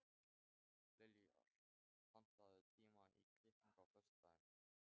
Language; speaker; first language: Icelandic; non-native, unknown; Thai